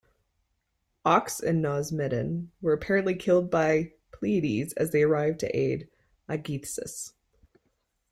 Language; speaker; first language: English; native; English